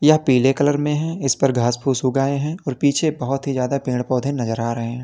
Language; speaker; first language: Hindi; native; Hindi